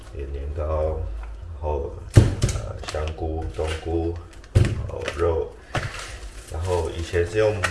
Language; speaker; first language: Chinese; native; Chinese